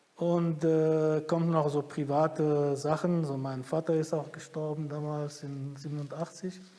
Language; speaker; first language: German; non-native, fluent; Arabic